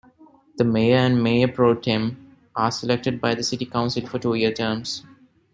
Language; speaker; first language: English; non-native, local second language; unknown